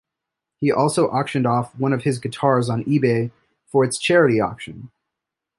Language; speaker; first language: English; native; English